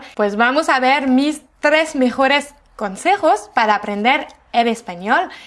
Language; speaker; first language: Spanish; non-native, learner; French